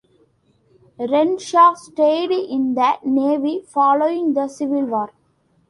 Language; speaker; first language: English; non-native, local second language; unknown